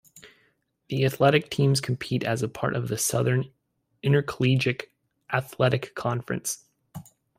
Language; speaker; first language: English; native; English